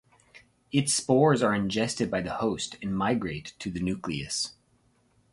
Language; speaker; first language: English; native; English